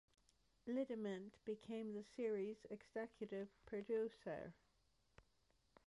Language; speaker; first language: English; native; English